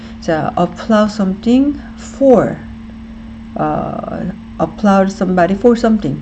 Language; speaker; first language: English; non-native, fluent; Korean